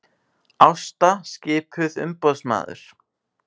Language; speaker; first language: Icelandic; native; Icelandic